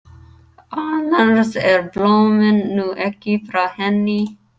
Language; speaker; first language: Icelandic; non-native, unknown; English